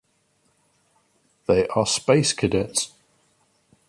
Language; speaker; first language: English; native; English